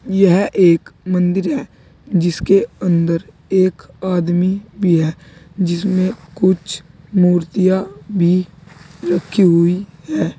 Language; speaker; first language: Hindi; native; Hindi